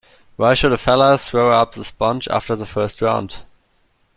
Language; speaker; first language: English; non-native, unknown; German